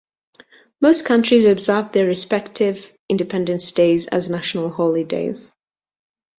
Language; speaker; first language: English; native; English